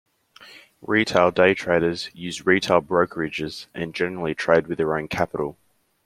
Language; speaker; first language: English; native; English